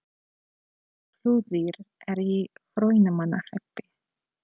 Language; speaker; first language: Icelandic; non-native, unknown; Polish